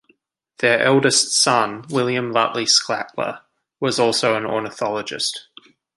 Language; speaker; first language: English; native; English